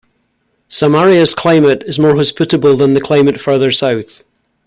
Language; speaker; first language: English; native; English